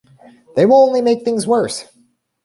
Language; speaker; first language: English; native; English